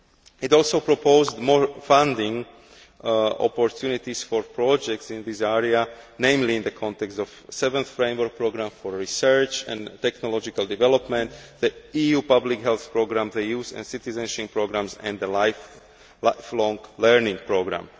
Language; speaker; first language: English; non-native, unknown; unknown